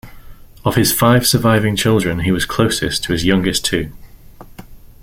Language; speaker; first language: English; native; English